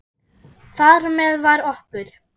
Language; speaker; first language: Icelandic; non-native, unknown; German